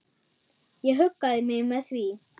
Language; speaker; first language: Icelandic; non-native, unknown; German